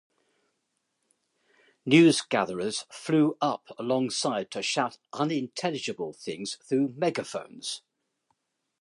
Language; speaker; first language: English; native; English